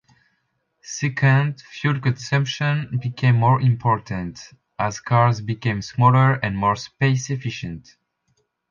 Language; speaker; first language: English; non-native, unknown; French